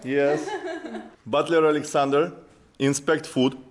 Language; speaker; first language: English; non-native, learner; Russian